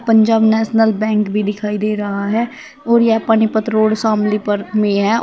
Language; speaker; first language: Hindi; native; Hindi